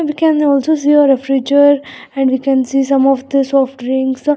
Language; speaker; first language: English; non-native, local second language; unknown